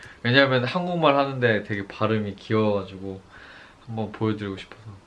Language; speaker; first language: Korean; native; Korean